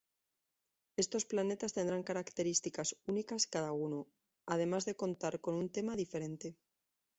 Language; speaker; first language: Spanish; native; Spanish